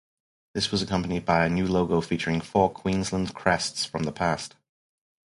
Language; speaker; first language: English; native; English